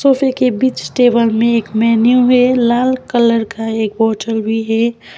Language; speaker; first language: Hindi; non-native, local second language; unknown